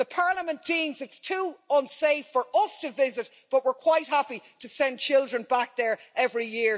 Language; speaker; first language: English; native; English